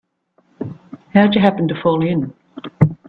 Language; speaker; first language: English; native; English